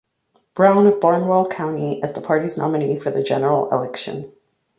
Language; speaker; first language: English; native; English